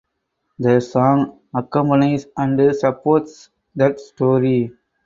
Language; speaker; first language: English; non-native, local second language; Tamil